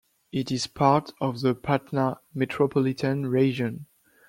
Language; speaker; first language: English; non-native, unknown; French